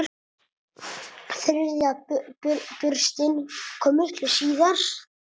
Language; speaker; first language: Icelandic; non-native, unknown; Italian